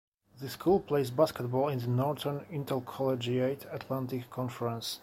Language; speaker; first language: English; non-native, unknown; Polish